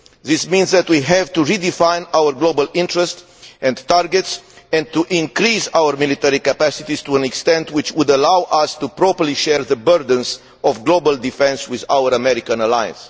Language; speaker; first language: English; non-native, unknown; Romanian